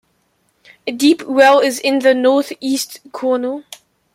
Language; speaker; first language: English; native; English